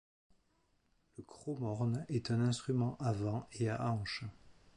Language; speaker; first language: French; native; French